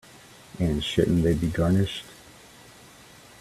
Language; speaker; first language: English; native; English